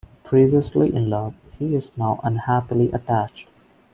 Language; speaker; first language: English; non-native, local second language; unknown